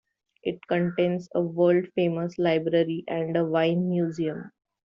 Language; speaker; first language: English; non-native, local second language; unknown